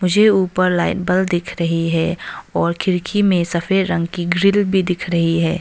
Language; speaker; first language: Hindi; non-native, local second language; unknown